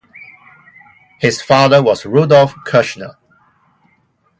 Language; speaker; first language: English; non-native, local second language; Cantonese